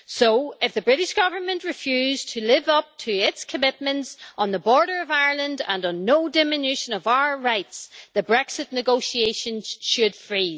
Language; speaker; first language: English; native; English